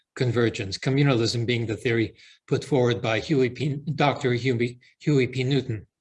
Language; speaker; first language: English; early bilingual, other home language; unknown